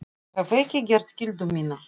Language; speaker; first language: Icelandic; non-native, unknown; Russian